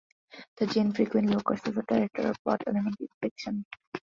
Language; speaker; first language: English; non-native, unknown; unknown